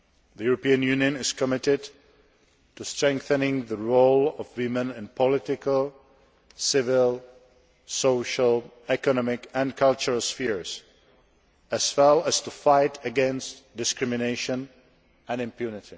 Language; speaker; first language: English; non-native, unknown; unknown